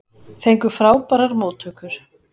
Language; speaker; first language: Icelandic; native; Icelandic